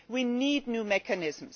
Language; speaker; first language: English; non-native, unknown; German